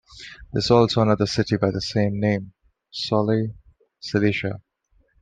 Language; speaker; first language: English; non-native, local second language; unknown